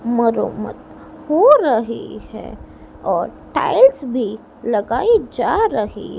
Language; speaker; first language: Hindi; native; Hindi